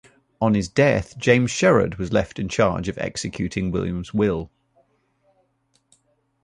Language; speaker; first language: English; native; English